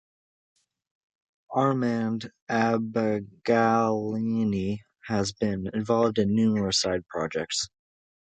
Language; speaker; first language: English; native; English